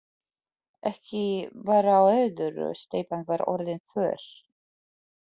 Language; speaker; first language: Icelandic; non-native, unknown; Polish